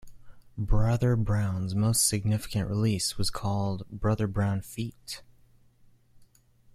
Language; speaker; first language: English; native; English